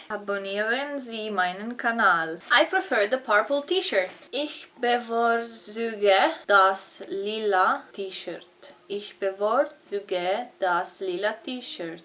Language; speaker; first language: German; non-native, learner; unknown